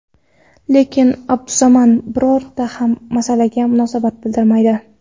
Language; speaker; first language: Uzbek; non-native, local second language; Kara-Kalpak